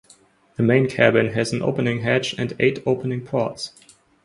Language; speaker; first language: English; non-native, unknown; German